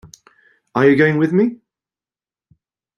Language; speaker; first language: English; native; English